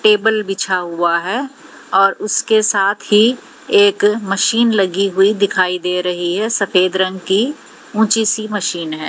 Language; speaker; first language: Hindi; native; Hindi